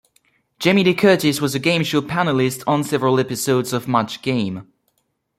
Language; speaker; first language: English; non-native, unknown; French